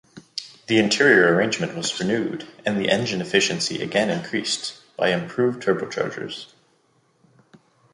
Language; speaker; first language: English; native; English